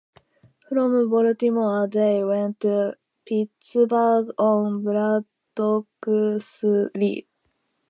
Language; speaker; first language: English; non-native, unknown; Japanese